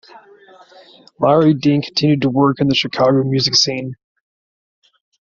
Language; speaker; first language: English; native; English